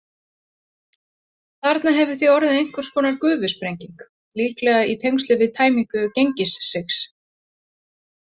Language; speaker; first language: Icelandic; native; Icelandic